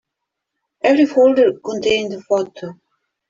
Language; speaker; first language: English; native; English